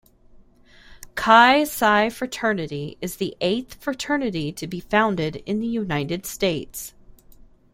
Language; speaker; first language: English; native; English